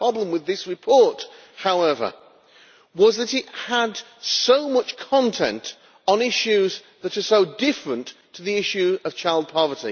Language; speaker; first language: English; native; English